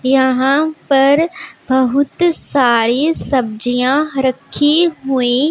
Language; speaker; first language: Hindi; non-native, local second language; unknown